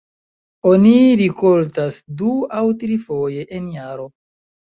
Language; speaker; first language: Esperanto; non-native, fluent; Chinese